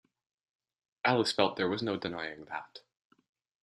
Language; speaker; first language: English; native; English